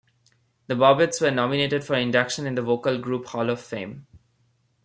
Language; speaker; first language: English; non-native, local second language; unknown